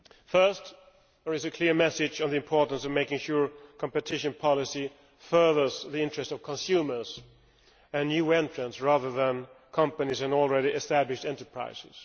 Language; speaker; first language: English; non-native, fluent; Swedish